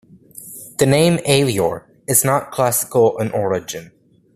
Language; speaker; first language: English; native; English